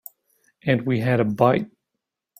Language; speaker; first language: English; native; English